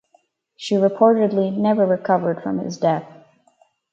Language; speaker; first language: English; native; English